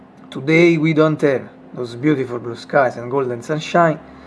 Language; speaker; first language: English; non-native, learner; Italian